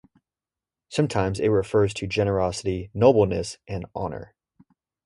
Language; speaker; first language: English; native; English